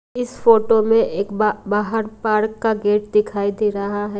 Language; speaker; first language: Hindi; non-native, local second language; Punjabi